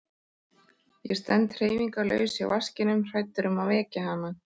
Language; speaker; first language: Icelandic; native; Icelandic